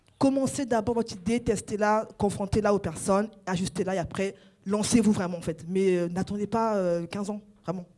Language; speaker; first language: French; non-native, local second language; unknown